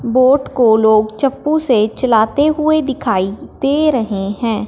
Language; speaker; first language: Hindi; non-native, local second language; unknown